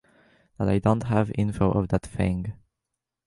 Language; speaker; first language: English; native; English